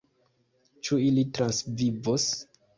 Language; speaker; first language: Esperanto; non-native, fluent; Kinyarwanda